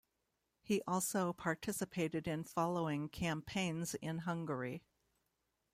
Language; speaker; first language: English; native; English